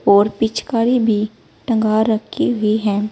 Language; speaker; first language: Hindi; native; Hindi